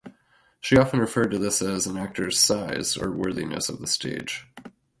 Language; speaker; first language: English; native; English